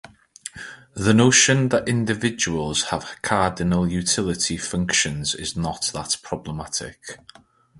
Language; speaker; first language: English; native; English